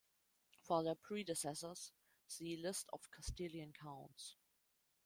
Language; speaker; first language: English; non-native, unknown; German